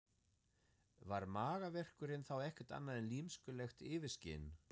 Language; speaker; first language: Icelandic; non-native, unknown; German